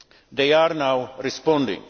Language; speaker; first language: English; non-native, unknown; Czech